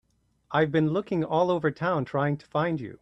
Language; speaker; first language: English; native; English